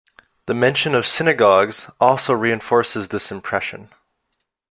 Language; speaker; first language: English; native; English